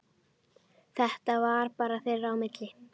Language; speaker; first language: Icelandic; native; Icelandic